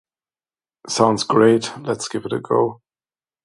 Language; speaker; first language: English; non-native, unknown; German